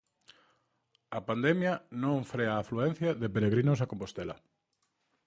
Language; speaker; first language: Galician; native; Galician